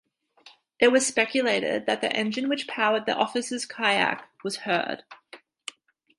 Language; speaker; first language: English; native; English